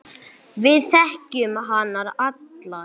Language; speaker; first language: Icelandic; non-native, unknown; English